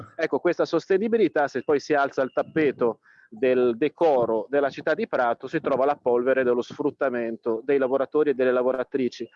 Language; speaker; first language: Italian; native; Italian